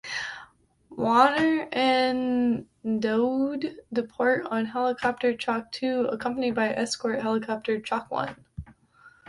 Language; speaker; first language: English; native; English